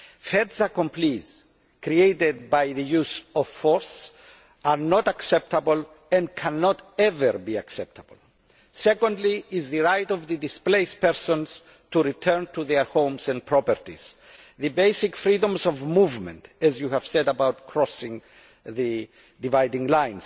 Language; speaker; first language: English; non-native, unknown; Greek